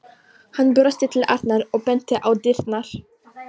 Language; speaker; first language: Icelandic; non-native, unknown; Polish